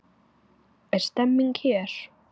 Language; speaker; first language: Icelandic; native; Icelandic